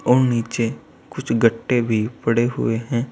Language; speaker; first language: Hindi; native; Hindi